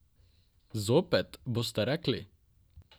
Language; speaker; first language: Slovenian; non-native, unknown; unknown